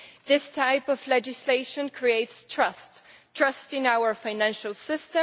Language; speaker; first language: English; non-native, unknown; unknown